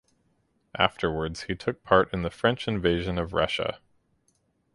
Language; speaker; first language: English; native; English